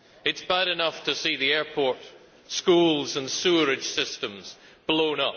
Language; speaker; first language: English; native; English